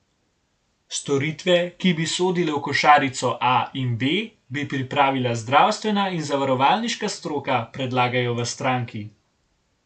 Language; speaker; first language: Slovenian; native; Slovenian